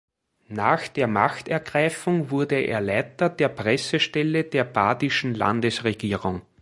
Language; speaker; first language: German; native; German